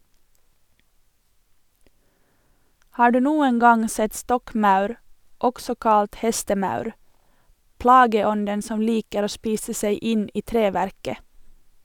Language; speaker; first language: Norwegian; non-native, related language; Swedish